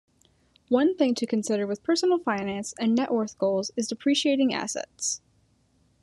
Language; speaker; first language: English; native; English